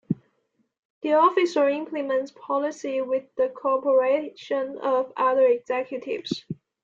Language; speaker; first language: English; non-native, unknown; Chinese